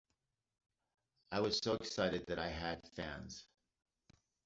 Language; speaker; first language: English; native; English